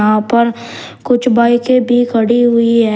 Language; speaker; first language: Hindi; native; Hindi